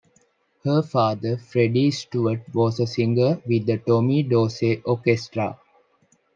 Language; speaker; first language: English; non-native, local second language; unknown